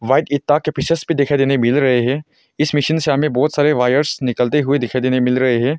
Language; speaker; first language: Hindi; non-native, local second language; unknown